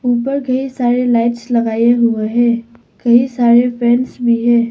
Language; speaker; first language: Hindi; non-native, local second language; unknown